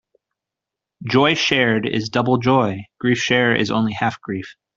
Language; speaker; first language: English; native; English